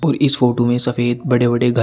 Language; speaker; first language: Hindi; native; Hindi